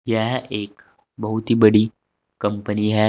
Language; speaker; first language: Hindi; native; Hindi